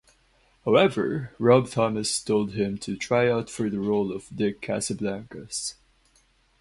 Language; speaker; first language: English; non-native, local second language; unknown